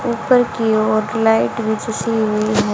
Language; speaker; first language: Hindi; native; Hindi